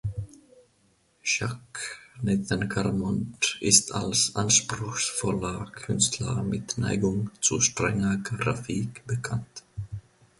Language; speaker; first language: German; non-native, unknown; Finnish